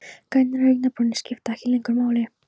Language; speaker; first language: Icelandic; non-native, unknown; Polish